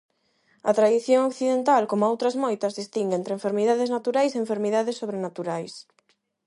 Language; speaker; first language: Galician; non-native, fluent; Spanish